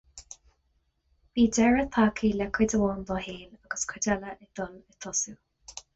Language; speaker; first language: Irish; non-native, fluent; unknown